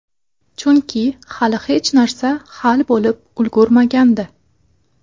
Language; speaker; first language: Uzbek; non-native, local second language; Kara-Kalpak